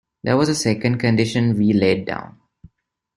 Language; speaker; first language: English; non-native, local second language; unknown